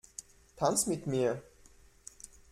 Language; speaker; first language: German; non-native, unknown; French